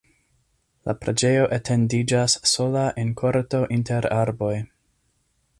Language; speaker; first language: Esperanto; non-native, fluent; English